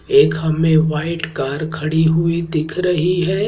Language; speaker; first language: Hindi; native; Hindi